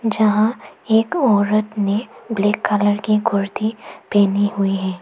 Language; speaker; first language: Hindi; non-native, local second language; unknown